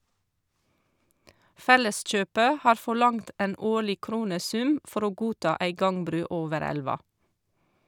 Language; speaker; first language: Norwegian; non-native, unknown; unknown